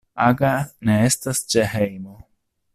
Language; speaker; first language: Esperanto; non-native, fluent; Italian